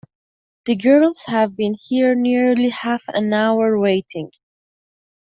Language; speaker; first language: English; non-native, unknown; Persian